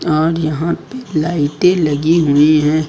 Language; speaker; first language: Hindi; native; Hindi